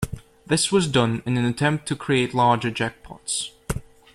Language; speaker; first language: English; native; English